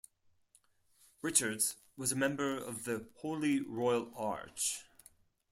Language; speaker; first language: English; non-native, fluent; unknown